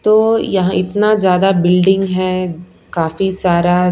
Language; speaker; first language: Hindi; non-native, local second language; Punjabi